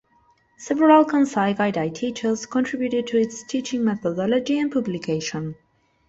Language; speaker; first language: English; non-native, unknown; Spanish